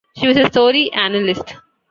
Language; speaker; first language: English; non-native, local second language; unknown